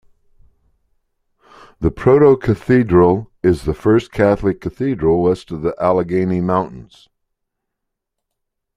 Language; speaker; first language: English; native; English